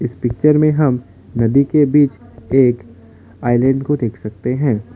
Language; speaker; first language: Hindi; non-native, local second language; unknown